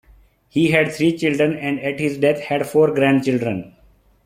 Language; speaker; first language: English; non-native, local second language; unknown